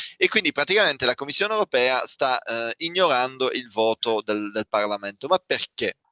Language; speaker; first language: Italian; non-native, fluent; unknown